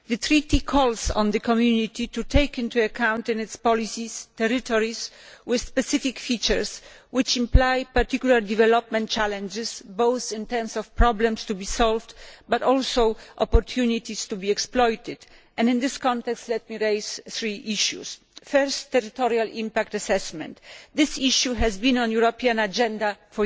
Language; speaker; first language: English; non-native, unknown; Polish